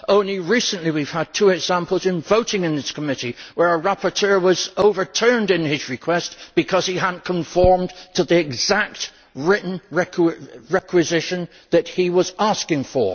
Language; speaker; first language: English; native; English